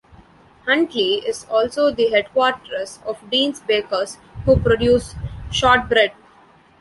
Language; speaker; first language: English; non-native, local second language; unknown